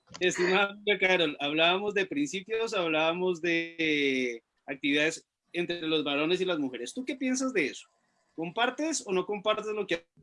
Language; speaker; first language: Spanish; native; Spanish